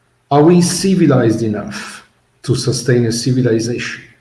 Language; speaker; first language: English; non-native, fluent; Italian